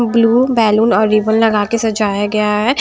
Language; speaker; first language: Hindi; non-native, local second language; Punjabi